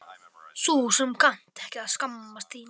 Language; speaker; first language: Icelandic; non-native, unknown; Polish